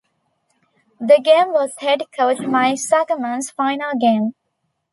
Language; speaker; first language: English; non-native, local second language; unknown